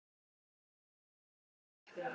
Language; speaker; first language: Icelandic; native; Icelandic